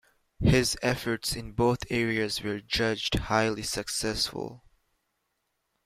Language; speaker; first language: English; native; English